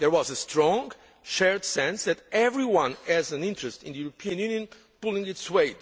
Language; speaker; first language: English; non-native, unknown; Portuguese